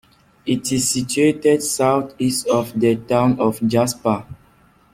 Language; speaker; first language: English; non-native, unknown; French